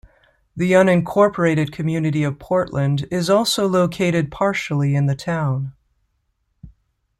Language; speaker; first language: English; native; English